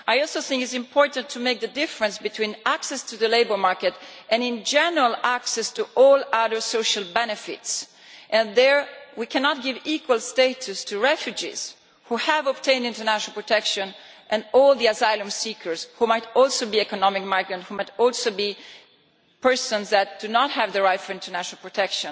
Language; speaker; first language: English; non-native, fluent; Italian